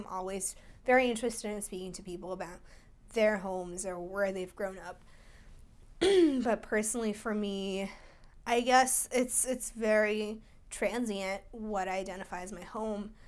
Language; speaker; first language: English; early bilingual, other home language; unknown